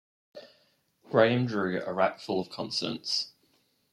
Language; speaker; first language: English; native; English